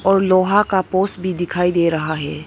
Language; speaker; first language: Hindi; non-native, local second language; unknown